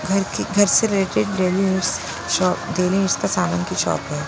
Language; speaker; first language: Hindi; non-native, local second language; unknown